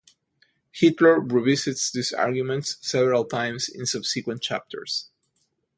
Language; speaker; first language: English; non-native, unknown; Spanish